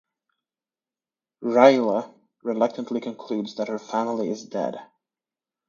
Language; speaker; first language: English; native; English